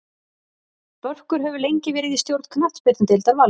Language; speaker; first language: Icelandic; native; Icelandic